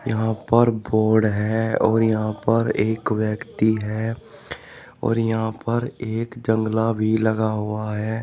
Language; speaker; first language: Hindi; native; Hindi